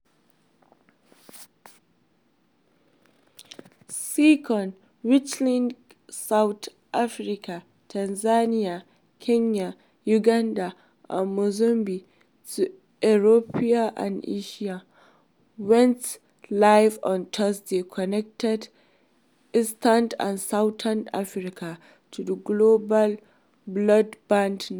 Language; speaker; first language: English; non-native, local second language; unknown